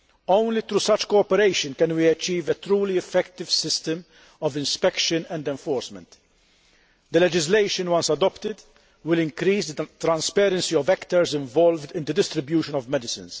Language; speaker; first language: English; non-native, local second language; Maltese